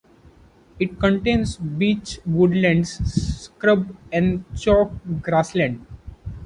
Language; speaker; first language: English; non-native, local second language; Marathi